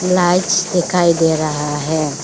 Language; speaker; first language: Hindi; non-native, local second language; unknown